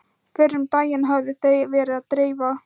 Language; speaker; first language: Icelandic; non-native, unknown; Thai